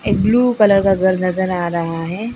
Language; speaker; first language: Hindi; non-native, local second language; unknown